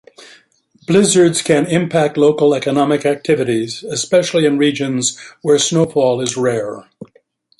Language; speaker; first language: English; native; English